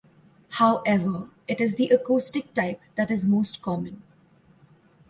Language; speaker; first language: English; non-native, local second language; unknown